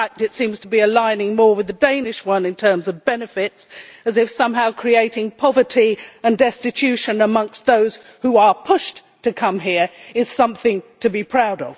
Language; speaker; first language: English; native; English